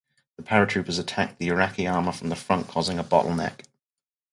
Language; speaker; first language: English; native; English